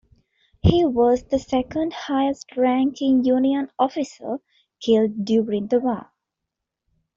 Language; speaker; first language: English; non-native, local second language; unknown